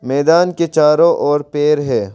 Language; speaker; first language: Hindi; non-native, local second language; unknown